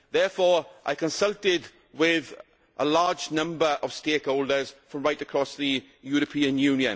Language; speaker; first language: English; native; English